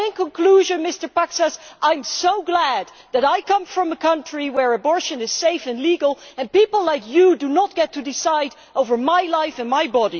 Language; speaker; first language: English; non-native, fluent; Dutch